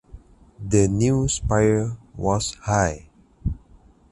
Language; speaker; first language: English; non-native, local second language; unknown